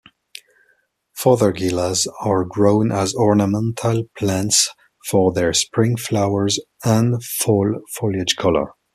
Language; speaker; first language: English; non-native, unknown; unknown